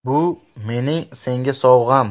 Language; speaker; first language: Uzbek; native; Uzbek